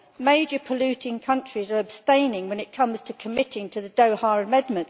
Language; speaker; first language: English; native; English